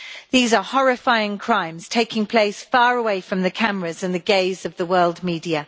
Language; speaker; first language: English; native; English